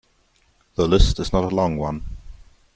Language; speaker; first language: English; non-native, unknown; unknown